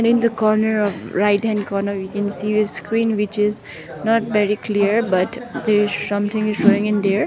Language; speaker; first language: English; non-native, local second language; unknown